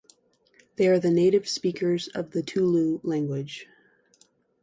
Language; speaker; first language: English; native; English